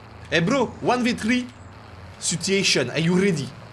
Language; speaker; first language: English; non-native, learner; French